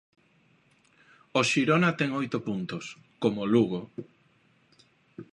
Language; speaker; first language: Galician; non-native, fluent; Spanish